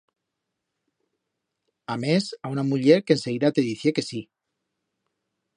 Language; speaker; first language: Aragonese; native; Aragonese